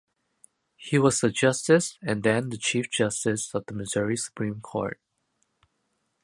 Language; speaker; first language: English; non-native, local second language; Cantonese